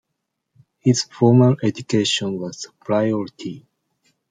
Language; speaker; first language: English; non-native, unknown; Japanese